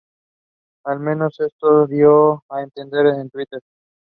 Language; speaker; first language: English; non-native, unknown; Spanish